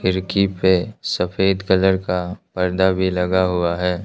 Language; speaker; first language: Hindi; early bilingual, other home language; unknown